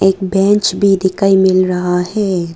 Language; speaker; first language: Hindi; non-native, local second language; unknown